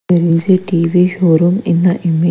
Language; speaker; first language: English; non-native, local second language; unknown